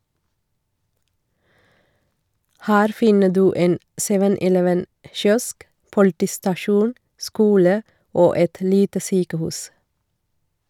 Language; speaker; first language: Norwegian; non-native, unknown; Sinhala